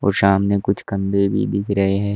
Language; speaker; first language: Hindi; native; Hindi